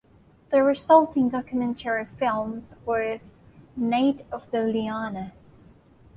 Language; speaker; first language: English; non-native, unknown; Thai